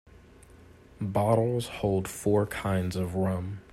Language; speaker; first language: English; native; English